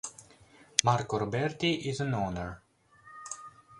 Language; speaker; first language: English; native; English